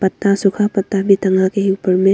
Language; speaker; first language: Hindi; early bilingual, other home language; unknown